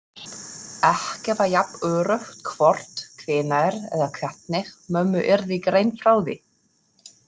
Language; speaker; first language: Icelandic; non-native, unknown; German